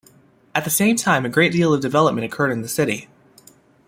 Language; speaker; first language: English; native; English